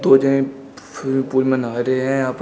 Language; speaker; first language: Hindi; native; Hindi